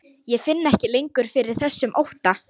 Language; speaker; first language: Icelandic; non-native, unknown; Lithuanian